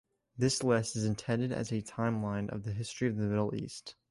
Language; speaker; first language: English; native; English